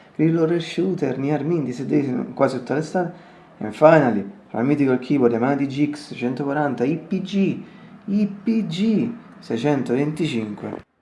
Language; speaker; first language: English; non-native, fluent; Italian